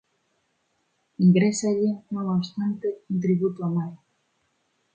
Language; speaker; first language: Galician; non-native, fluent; Spanish